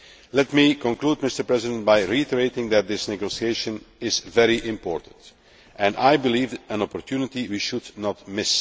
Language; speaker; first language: English; non-native, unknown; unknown